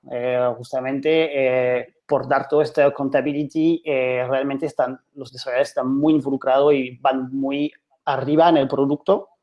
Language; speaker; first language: Spanish; non-native, fluent; French